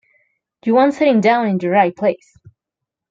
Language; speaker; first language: English; non-native, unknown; Spanish